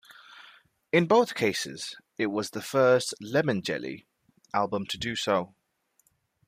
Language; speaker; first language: English; native; English